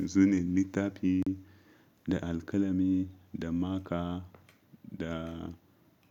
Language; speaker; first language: Hausa; non-native, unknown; Yoruba